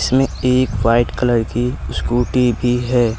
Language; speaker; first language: Hindi; native; Hindi